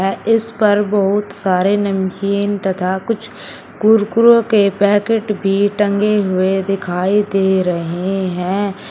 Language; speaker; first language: Hindi; native; Hindi